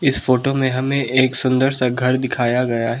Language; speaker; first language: Hindi; non-native, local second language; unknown